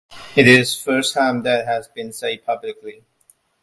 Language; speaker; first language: English; non-native, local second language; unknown